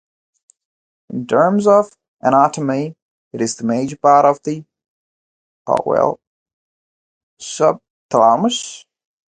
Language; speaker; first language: English; non-native, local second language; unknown